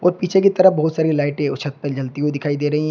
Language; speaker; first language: Hindi; native; Hindi